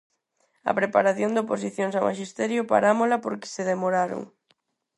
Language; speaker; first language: Galician; non-native, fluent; Spanish